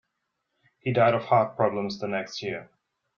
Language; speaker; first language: English; non-native, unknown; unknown